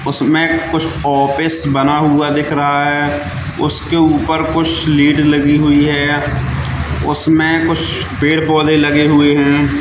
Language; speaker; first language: Hindi; native; Hindi